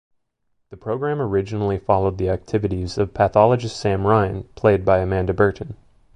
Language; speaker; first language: English; native; English